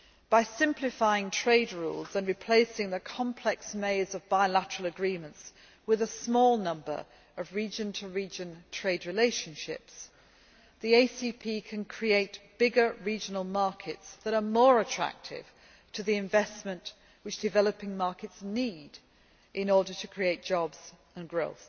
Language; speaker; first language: English; native; English